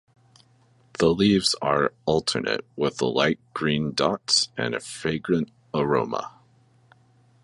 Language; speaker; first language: English; native; English